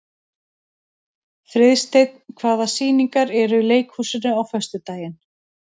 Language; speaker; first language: Icelandic; native; Icelandic